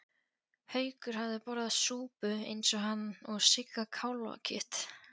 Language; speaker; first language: Icelandic; non-native, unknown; Polish